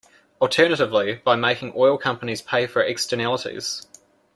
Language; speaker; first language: English; native; English